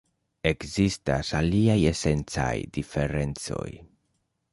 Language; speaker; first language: Esperanto; non-native, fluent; Spanish